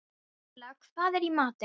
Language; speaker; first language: Icelandic; non-native, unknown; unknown